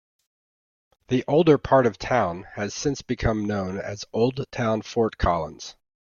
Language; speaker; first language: English; native; English